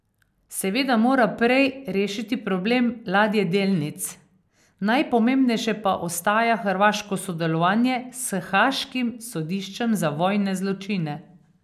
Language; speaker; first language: Slovenian; native; Slovenian